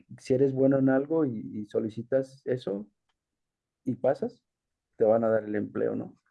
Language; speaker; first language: Spanish; early bilingual, heritage; Spanish